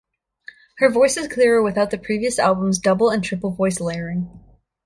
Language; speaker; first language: English; native; English